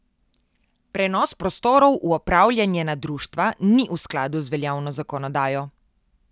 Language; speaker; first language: Slovenian; native; Slovenian